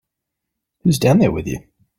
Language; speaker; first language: English; native; English